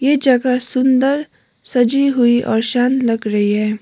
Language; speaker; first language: Hindi; non-native, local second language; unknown